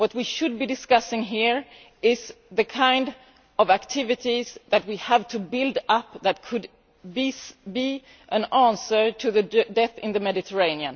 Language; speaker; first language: English; non-native, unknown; Swedish